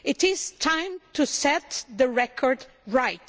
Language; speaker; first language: English; non-native, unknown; Portuguese